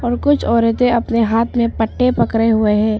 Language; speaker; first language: Hindi; non-native, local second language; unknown